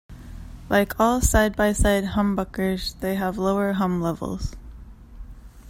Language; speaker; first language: English; native; English